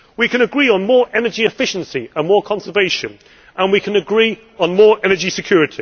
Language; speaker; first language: English; native; English